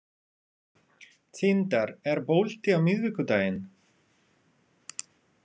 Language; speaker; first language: Icelandic; non-native, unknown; Russian